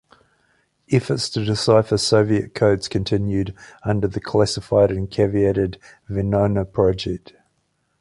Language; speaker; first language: English; native; English